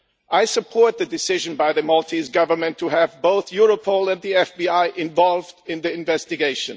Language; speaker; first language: English; non-native, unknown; German